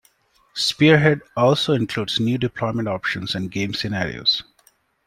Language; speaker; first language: English; non-native, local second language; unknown